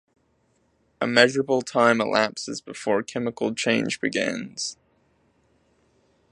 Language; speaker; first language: English; native; English